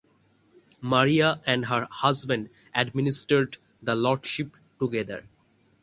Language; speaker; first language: English; non-native, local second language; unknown